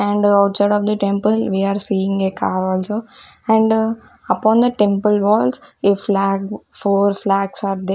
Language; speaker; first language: English; non-native, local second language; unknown